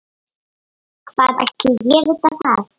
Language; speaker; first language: Icelandic; non-native, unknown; Lithuanian